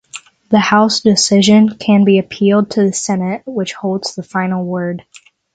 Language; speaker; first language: English; native; English